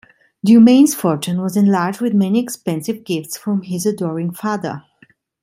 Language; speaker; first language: English; non-native, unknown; Italian